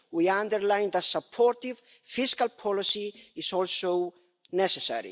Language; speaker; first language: English; non-native, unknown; Greek